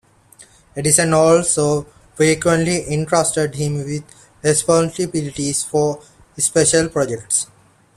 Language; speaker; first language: English; non-native, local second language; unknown